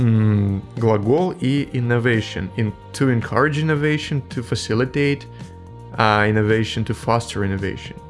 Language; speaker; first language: English; non-native, fluent; Russian